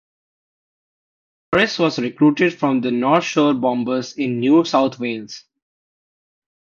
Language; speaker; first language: English; non-native, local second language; Hindi